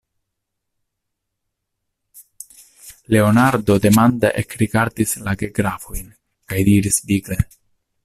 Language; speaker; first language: Esperanto; non-native, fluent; Italian